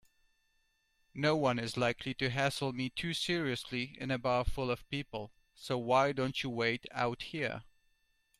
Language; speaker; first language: English; native; English